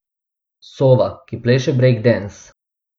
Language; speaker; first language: Slovenian; non-native, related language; Bosnian